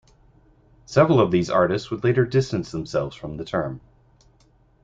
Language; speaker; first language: English; native; English